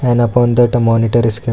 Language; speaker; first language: English; non-native, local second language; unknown